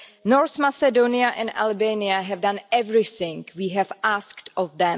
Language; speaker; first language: English; non-native, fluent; Czech